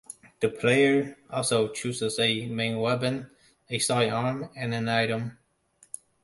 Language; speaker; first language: English; non-native, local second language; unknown